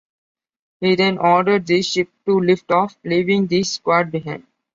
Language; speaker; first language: English; non-native, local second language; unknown